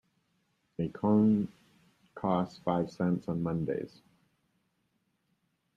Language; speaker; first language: English; native; English